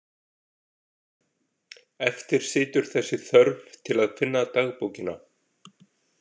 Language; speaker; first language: Icelandic; native; Icelandic